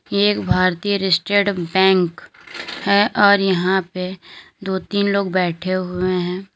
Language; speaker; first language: Hindi; native; Hindi